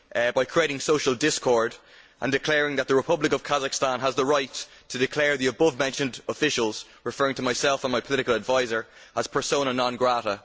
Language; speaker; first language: English; native; English